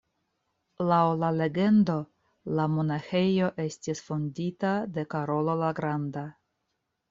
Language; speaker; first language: Esperanto; non-native, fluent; Russian